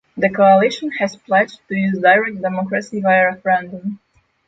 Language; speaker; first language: English; non-native, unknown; Polish